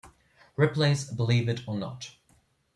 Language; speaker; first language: English; non-native, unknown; German